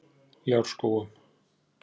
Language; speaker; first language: Icelandic; native; Icelandic